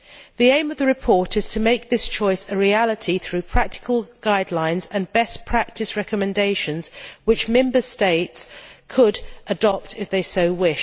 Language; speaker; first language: English; native; English